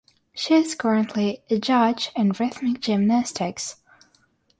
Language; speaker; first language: English; non-native, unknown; Russian